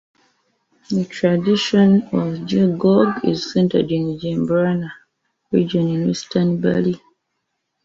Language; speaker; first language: English; native; English